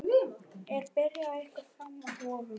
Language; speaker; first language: Icelandic; native; Icelandic